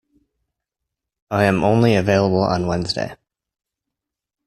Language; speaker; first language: English; native; English